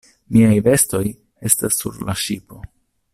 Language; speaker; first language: Esperanto; non-native, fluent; Italian